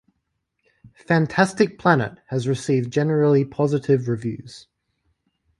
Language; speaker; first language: English; native; English